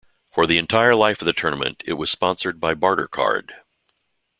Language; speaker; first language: English; native; English